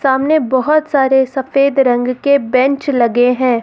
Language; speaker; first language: Hindi; native; Hindi